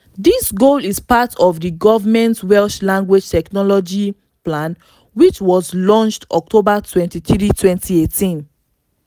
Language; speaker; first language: English; non-native, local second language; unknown